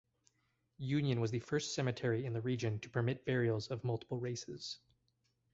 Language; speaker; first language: English; native; English